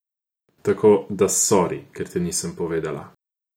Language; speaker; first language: Slovenian; non-native, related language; Croatian